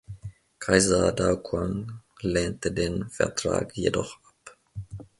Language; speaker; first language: German; non-native, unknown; Finnish